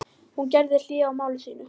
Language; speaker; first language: Icelandic; native; Icelandic